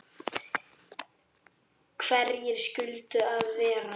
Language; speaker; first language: Icelandic; native; Icelandic